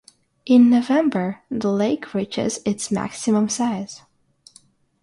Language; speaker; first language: English; non-native, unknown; Russian